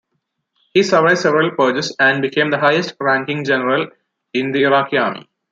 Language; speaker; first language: English; non-native, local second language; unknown